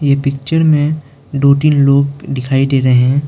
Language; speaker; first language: Hindi; non-native, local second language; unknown